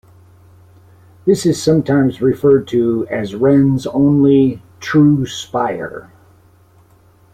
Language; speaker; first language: English; native; English